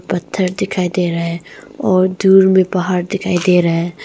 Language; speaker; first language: Hindi; non-native, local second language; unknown